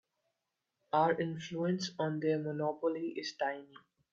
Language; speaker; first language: English; non-native, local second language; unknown